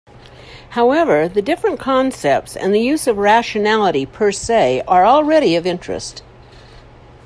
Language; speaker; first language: English; native; English